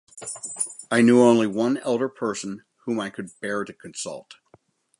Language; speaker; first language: English; native; English